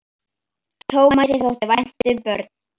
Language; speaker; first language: Icelandic; native; Icelandic